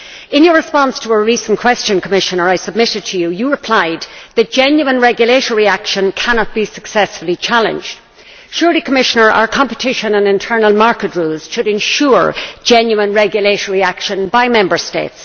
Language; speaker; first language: English; native; English